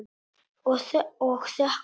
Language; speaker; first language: Icelandic; non-native, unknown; Italian